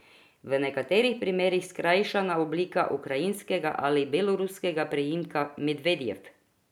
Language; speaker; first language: Slovenian; non-native, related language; Croatian